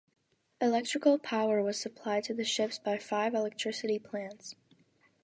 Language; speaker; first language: English; non-native, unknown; Latvian